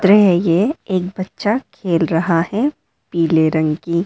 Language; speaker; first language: Hindi; non-native, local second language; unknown